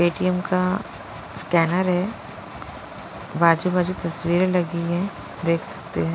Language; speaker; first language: Hindi; non-native, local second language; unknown